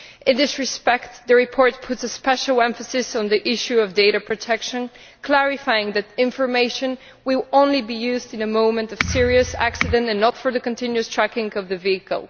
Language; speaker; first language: English; non-native, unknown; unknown